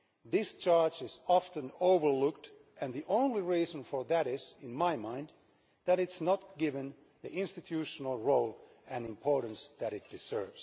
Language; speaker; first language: English; non-native, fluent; Finnish